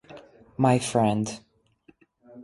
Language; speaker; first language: English; native; English